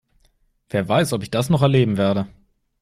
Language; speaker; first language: German; native; German